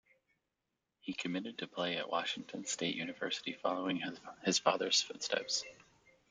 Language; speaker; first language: English; native; English